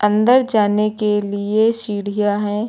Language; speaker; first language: Hindi; native; Hindi